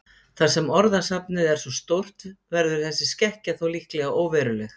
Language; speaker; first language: Icelandic; native; Icelandic